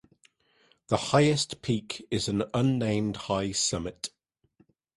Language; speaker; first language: English; native; English